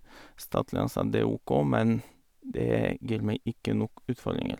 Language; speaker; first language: Norwegian; non-native, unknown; Bulgarian